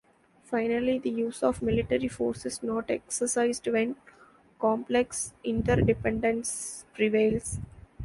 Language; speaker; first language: English; non-native, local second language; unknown